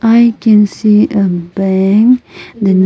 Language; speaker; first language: English; non-native, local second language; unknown